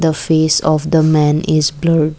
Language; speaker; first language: English; non-native, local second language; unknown